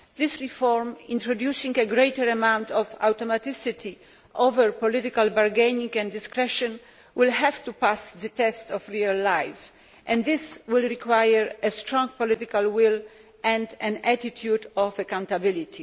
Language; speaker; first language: English; non-native, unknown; Polish